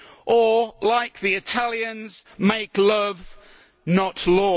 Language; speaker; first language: English; native; English